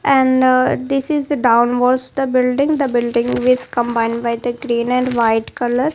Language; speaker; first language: English; non-native, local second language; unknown